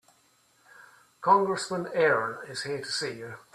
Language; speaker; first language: English; native; English